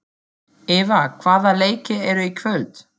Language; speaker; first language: Icelandic; non-native, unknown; German